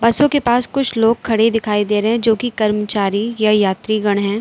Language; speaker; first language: Hindi; native; Hindi